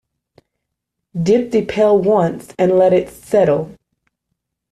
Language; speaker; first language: English; native; English